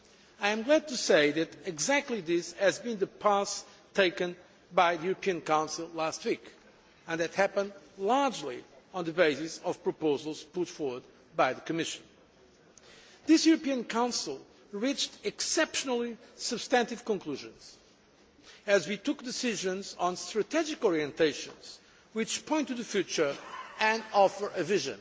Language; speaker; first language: English; non-native, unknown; Portuguese